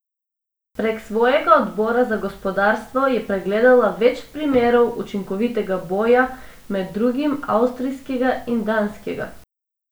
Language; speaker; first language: Slovenian; non-native, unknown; Macedonian